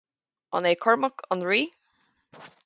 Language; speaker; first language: Irish; native; Irish